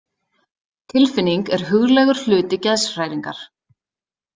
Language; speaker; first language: Icelandic; native; Icelandic